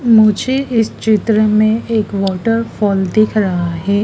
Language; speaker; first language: Hindi; native; Hindi